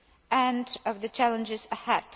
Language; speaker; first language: English; non-native, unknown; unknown